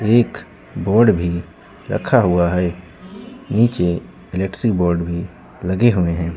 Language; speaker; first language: Hindi; native; Hindi